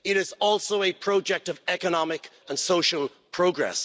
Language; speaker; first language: English; native; English